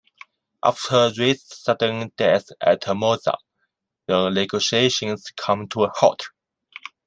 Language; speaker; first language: English; non-native, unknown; Chinese